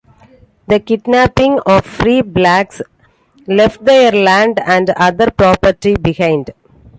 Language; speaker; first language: English; non-native, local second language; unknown